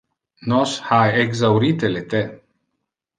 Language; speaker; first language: Interlingua; non-native, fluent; Italian